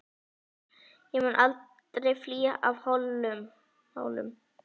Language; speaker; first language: Icelandic; native; Icelandic